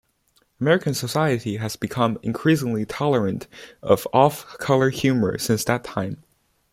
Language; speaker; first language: English; non-native, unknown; Chinese